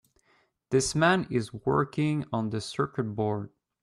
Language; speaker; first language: English; native; English